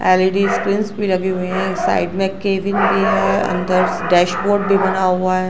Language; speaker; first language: Hindi; non-native, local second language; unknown